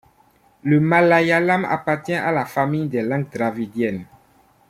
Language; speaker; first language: French; non-native, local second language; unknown